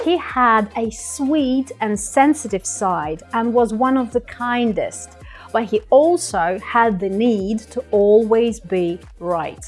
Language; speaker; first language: English; non-native, fluent; Russian